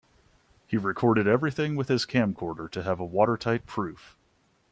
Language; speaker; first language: English; native; English